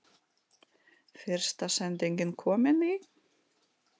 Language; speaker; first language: Icelandic; non-native, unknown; Russian